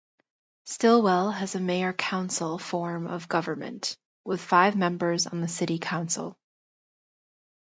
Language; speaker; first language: English; native; English